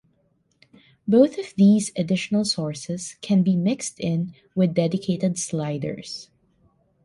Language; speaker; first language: English; non-native, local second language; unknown